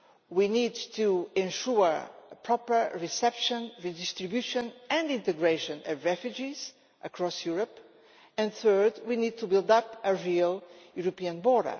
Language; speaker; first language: English; non-native, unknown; Portuguese